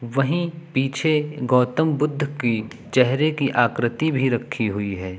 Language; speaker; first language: Hindi; native; Hindi